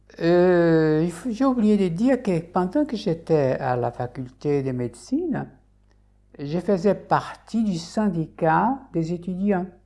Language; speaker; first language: French; non-native, fluent; Portuguese